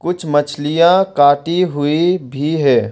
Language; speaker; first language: Hindi; non-native, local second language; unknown